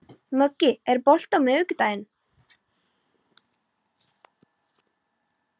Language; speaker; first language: Icelandic; non-native, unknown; Polish